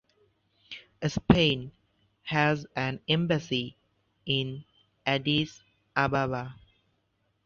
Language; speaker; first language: English; non-native, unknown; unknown